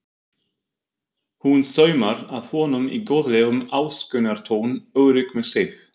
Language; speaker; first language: Icelandic; non-native, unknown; German